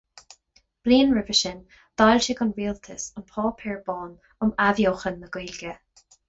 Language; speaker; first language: Irish; non-native, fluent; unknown